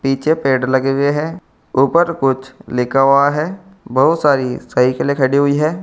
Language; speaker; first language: Hindi; native; Hindi